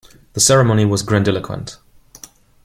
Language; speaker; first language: English; non-native, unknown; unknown